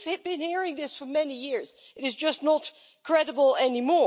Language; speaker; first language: English; non-native, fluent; Dutch